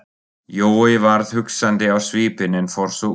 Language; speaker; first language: Icelandic; non-native, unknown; German